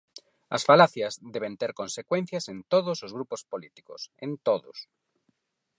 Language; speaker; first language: Galician; non-native, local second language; Spanish